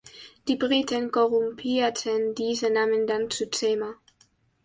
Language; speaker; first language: German; non-native, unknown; Spanish